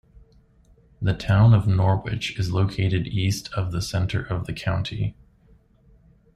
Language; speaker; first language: English; native; English